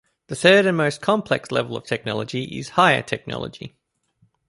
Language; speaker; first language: English; native; English